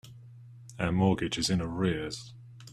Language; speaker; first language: English; native; English